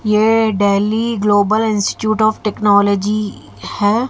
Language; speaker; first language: Hindi; native; Hindi